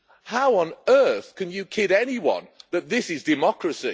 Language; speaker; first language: English; native; English